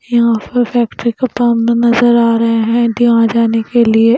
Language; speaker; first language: Hindi; non-native, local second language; Punjabi